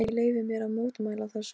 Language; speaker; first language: Icelandic; non-native, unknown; Polish